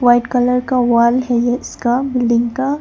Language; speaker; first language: Hindi; early bilingual, other home language; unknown